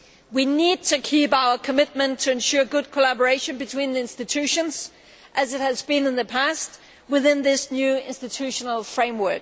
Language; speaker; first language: English; non-native, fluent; Danish